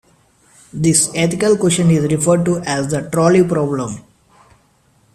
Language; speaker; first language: English; non-native, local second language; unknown